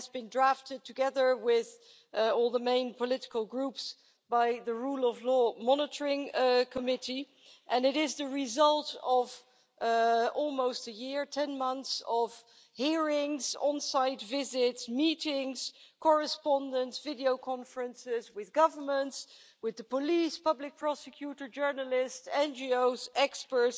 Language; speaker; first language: English; non-native, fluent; Dutch